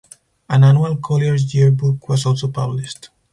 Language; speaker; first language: English; non-native, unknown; Spanish